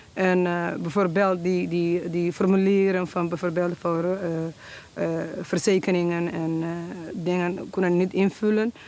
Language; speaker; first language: Dutch; non-native, fluent; Somali